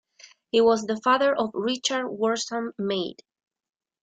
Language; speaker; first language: English; non-native, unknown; Spanish